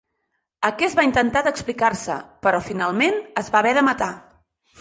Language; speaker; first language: Catalan; non-native, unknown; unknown